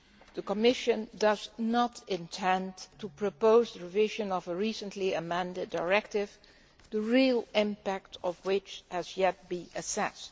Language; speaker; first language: English; non-native, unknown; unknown